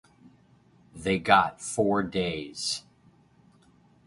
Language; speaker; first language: English; native; English